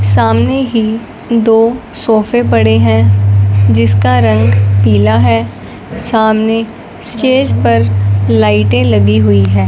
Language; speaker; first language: Hindi; non-native, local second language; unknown